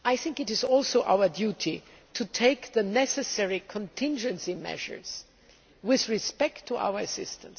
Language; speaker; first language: English; non-native, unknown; German